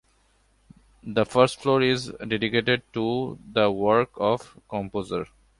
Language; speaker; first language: English; non-native, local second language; Bangla